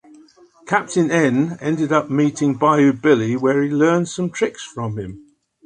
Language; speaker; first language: English; native; English